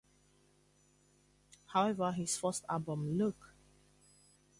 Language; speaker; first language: English; native; English